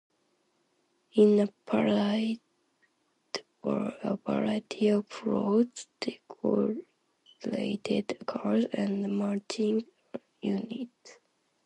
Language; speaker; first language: English; non-native, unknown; Japanese